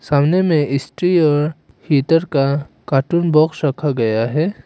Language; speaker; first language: Hindi; non-native, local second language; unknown